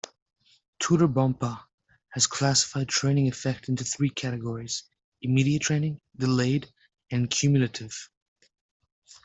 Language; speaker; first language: English; native; English